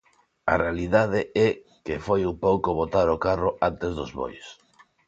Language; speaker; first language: Galician; non-native, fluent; Spanish